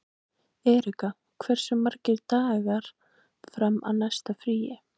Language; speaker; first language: Icelandic; native; Icelandic